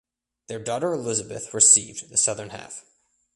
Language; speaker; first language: English; native; English